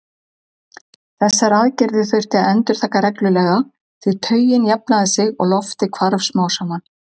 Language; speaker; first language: Icelandic; native; Icelandic